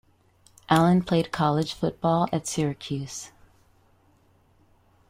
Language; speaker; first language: English; native; English